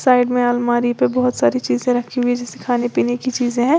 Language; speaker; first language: Hindi; native; Hindi